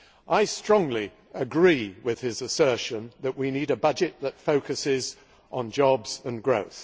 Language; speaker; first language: English; native; English